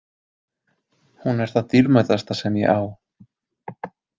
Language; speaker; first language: Icelandic; native; Icelandic